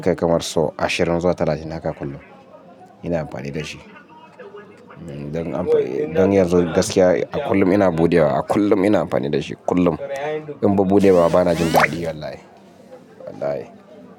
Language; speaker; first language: Hausa; native; Hausa